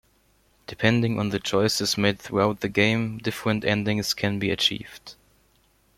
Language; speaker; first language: English; non-native, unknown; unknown